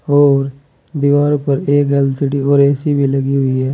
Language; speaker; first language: Hindi; native; Hindi